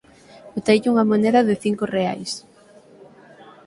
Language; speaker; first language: Galician; native; Galician